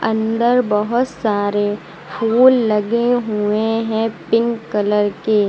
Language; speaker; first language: Hindi; native; Hindi